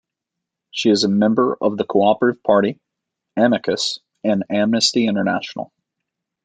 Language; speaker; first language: English; native; English